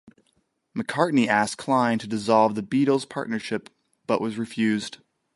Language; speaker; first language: English; native; English